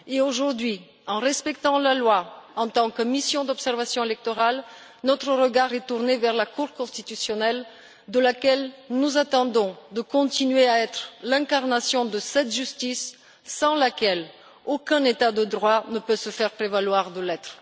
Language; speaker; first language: French; non-native, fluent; Bulgarian